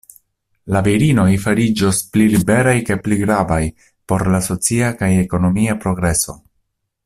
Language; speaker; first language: Esperanto; non-native, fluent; Italian